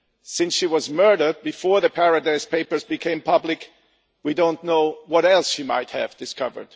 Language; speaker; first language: English; non-native, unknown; German